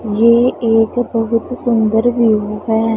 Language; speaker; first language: Hindi; non-native, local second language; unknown